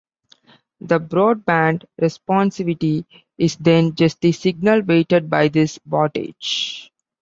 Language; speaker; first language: English; non-native, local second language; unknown